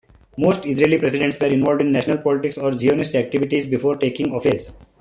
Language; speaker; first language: English; non-native, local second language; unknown